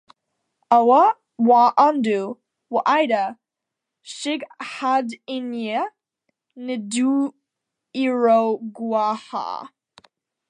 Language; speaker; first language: English; native; English